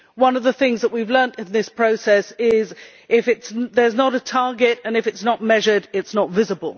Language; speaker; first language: English; native; English